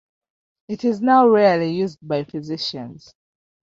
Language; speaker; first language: English; non-native, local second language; Ganda